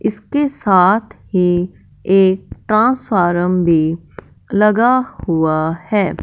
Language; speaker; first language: Hindi; non-native, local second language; Punjabi